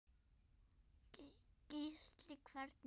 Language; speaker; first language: Icelandic; non-native, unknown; German